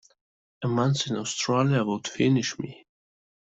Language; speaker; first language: English; non-native, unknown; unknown